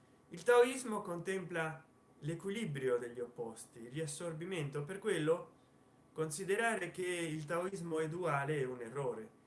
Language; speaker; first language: Italian; native; Italian